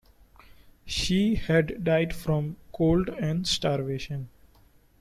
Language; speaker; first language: English; non-native, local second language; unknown